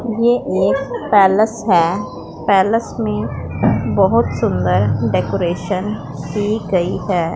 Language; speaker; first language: Hindi; non-native, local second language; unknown